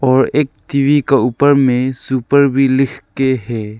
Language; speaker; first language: Hindi; non-native, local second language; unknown